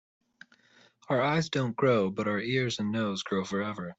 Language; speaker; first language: English; native; English